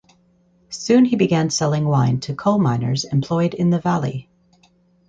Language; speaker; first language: English; native; English